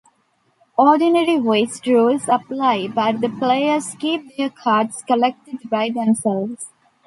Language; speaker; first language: English; non-native, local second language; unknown